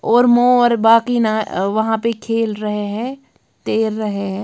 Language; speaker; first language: Hindi; non-native, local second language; Punjabi